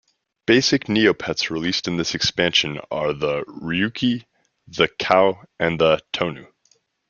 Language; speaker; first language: English; native; English